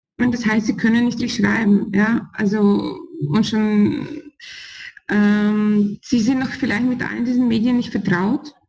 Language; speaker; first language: German; non-native, fluent; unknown